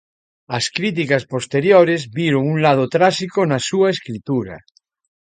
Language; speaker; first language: Galician; native; Galician